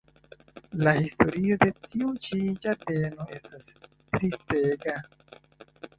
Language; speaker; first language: Esperanto; non-native, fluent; Chinese